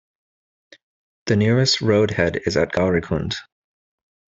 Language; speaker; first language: English; native; English